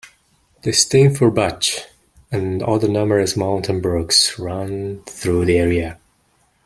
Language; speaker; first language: English; non-native, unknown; Mongolian